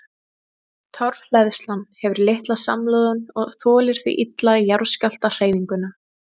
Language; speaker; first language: Icelandic; native; Icelandic